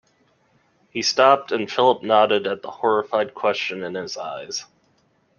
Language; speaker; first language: English; native; English